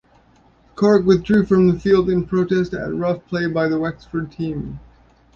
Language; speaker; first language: English; native; English